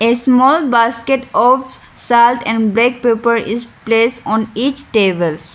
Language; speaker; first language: English; non-native, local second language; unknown